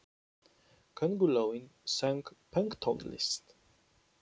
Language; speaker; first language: Icelandic; non-native, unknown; Polish